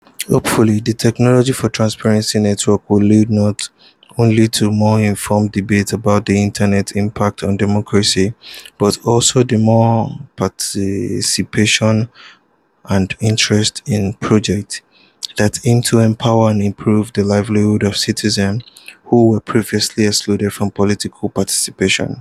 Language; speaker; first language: English; non-native, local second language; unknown